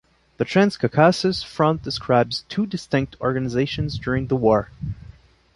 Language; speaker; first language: English; non-native, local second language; French